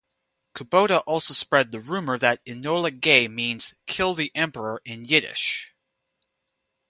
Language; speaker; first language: English; native; English